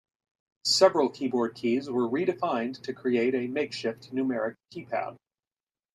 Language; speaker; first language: English; native; English